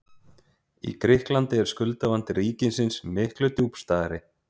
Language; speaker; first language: Icelandic; native; Icelandic